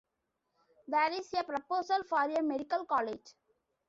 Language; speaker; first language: English; non-native, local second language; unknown